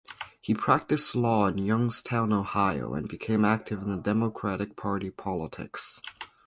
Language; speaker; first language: English; native; English